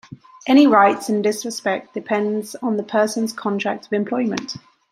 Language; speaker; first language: English; native; English